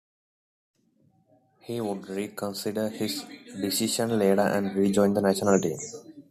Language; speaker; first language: English; non-native, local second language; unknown